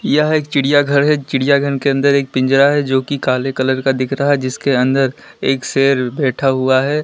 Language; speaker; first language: Hindi; native; Hindi